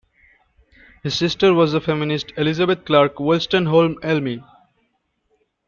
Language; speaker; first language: English; non-native, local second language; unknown